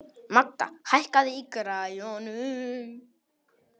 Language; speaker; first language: Icelandic; non-native, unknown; Polish